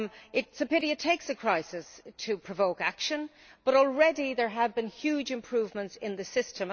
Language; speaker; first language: English; native; English